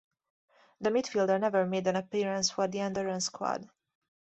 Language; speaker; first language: English; native; English